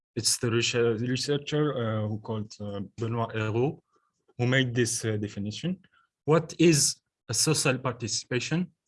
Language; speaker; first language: English; non-native, learner; French